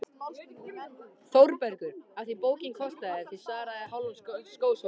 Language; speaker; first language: Icelandic; native; Icelandic